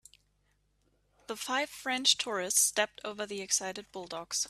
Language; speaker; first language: English; native; English